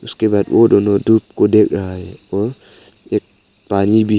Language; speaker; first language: Hindi; non-native, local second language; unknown